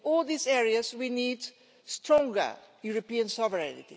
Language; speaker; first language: English; non-native, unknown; Portuguese